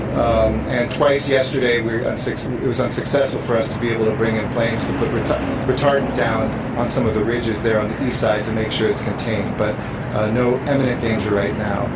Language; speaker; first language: English; native; English